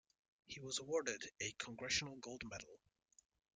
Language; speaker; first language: English; native; English